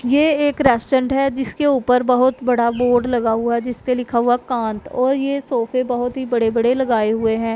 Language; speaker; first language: Hindi; non-native, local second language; Punjabi